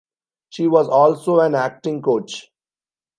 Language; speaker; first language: English; non-native, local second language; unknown